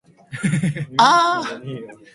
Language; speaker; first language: English; native; English